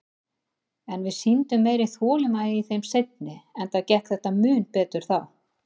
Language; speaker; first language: Icelandic; native; Icelandic